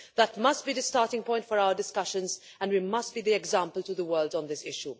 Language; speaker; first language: English; non-native, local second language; Maltese